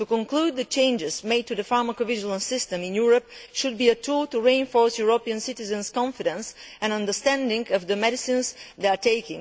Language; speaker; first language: English; non-native, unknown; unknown